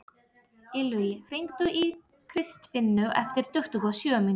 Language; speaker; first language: Icelandic; non-native, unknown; Polish